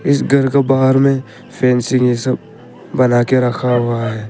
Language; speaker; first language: Hindi; early bilingual, other home language; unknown